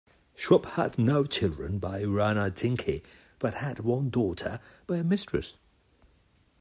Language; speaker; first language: English; non-native, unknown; Catalan